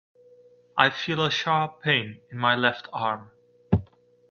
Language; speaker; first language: English; non-native, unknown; Dutch